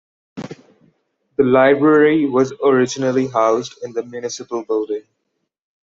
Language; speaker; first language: English; non-native, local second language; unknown